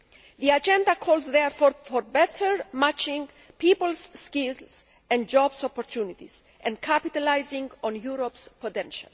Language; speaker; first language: English; non-native, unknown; Greek